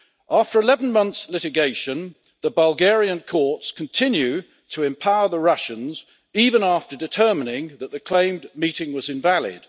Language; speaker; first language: English; native; English